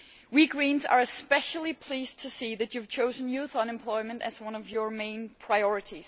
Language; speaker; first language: English; non-native, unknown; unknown